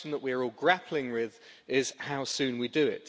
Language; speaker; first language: English; native; English